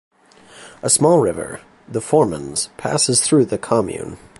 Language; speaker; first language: English; native; English